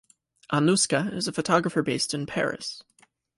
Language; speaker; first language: English; native; English